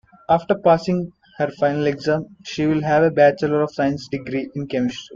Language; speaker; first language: English; non-native, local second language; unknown